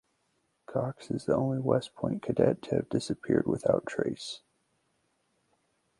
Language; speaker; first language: English; native; English